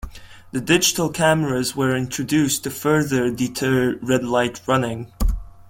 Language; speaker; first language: English; non-native, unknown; Latvian